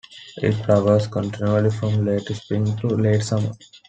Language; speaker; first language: English; non-native, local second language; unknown